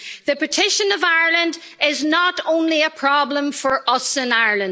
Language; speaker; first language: English; native; English